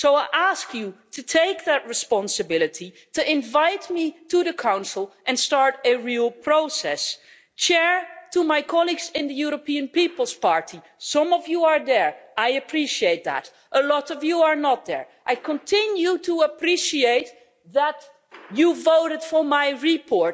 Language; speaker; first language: English; non-native, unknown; Dutch